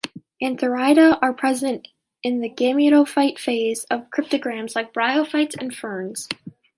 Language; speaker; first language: English; native; English